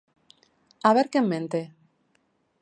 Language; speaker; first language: Galician; native; Galician